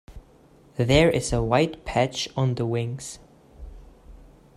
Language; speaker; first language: English; non-native, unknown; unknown